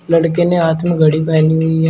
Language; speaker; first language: Hindi; native; Hindi